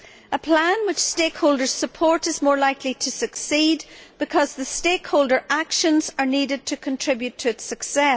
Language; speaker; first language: English; native; English